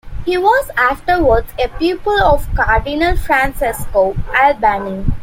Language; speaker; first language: English; non-native, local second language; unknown